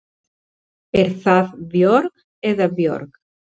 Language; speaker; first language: Icelandic; non-native, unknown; Spanish